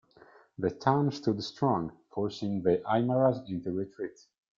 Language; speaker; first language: English; non-native, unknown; Italian